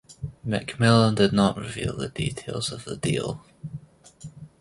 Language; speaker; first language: English; native; English